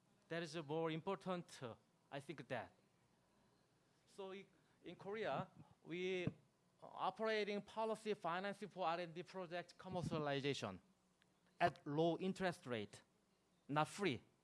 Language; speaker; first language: English; non-native, fluent; Korean